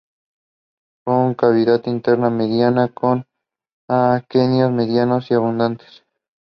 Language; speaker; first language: English; non-native, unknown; Spanish